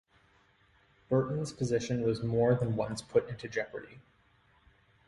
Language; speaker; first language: English; native; English